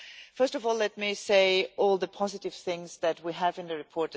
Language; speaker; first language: English; non-native, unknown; German